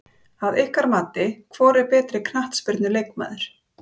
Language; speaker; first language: Icelandic; native; Icelandic